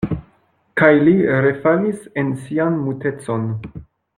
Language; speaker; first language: Esperanto; non-native, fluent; French